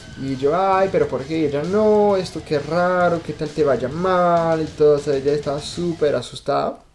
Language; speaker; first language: Spanish; non-native, fluent; French